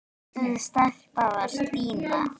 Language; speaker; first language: Icelandic; native; Icelandic